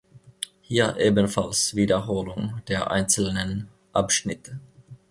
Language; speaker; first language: German; non-native, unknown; Finnish